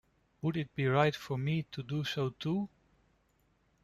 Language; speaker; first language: English; non-native, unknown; Dutch